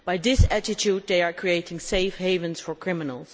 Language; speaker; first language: English; non-native, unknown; Dutch